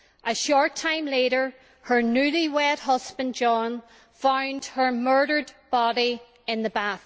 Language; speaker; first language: English; native; English